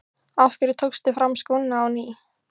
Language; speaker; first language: Icelandic; native; Icelandic